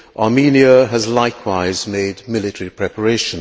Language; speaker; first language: English; non-native, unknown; Hungarian